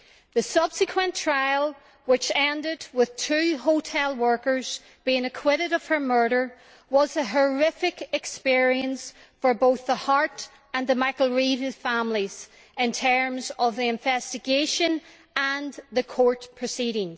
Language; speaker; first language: English; native; English